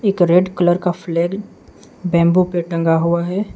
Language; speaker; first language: Hindi; non-native, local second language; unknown